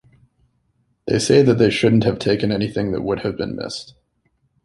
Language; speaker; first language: English; native; English